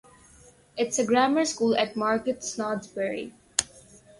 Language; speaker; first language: English; non-native, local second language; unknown